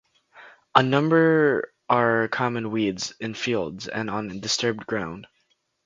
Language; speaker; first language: English; native; English